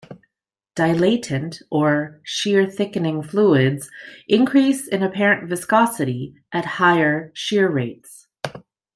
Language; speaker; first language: English; native; English